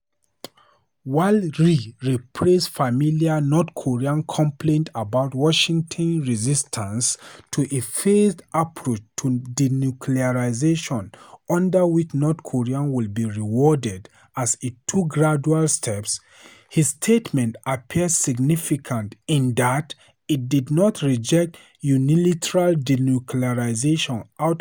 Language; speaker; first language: English; non-native, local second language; Hausa